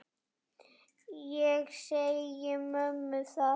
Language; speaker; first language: Icelandic; native; Icelandic